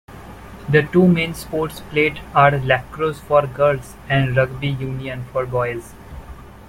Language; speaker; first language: English; non-native, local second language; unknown